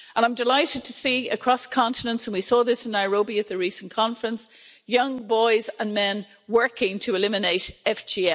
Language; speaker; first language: English; native; English